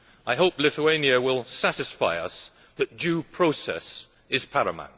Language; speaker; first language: English; native; English